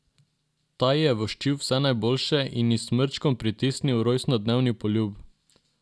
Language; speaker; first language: Slovenian; non-native, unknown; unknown